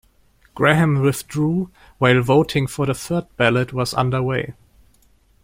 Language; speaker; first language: English; non-native, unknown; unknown